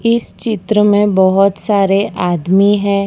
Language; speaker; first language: Hindi; non-native, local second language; Gujarati